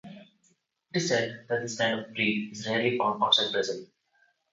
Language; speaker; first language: English; non-native, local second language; Telugu